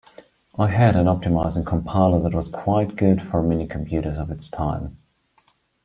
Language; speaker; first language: English; non-native, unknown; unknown